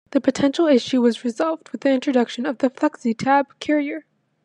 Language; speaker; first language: English; native; English